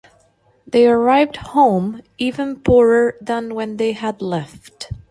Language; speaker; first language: English; non-native, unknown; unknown